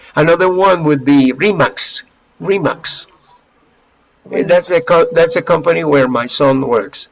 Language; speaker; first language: English; non-native, fluent; Spanish